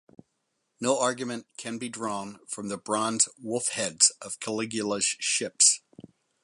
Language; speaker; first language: English; native; English